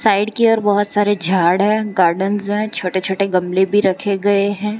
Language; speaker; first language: Hindi; non-native, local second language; Gujarati